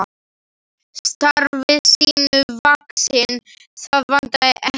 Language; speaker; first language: Icelandic; non-native, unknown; Slovak